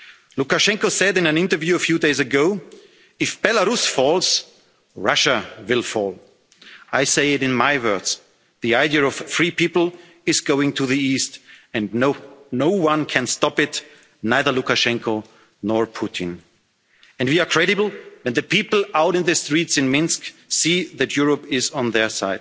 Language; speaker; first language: English; non-native, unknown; German